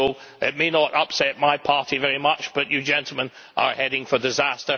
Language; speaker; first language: English; native; English